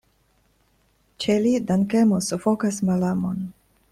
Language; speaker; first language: Esperanto; non-native, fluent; Russian